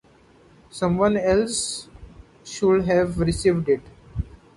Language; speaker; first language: English; non-native, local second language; Marathi